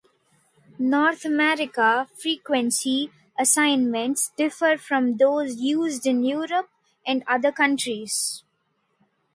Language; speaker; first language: English; non-native, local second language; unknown